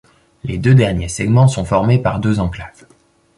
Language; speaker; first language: French; native; French